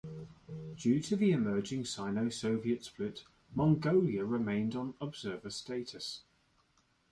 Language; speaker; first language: English; native; English